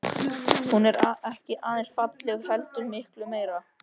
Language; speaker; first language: Icelandic; native; Icelandic